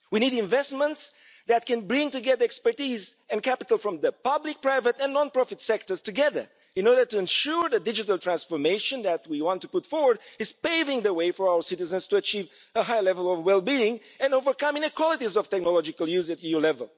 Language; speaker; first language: English; non-native, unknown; Romanian